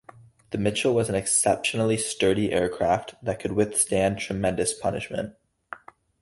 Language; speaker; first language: English; native; English